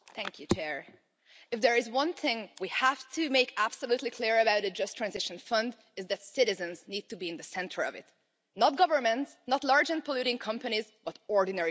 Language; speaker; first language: English; non-native, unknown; Hungarian